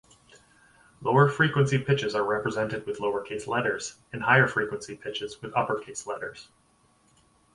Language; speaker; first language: English; native; English